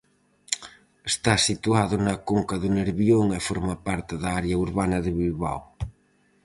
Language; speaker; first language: Galician; native; Galician